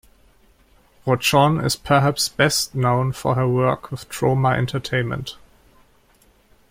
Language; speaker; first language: English; non-native, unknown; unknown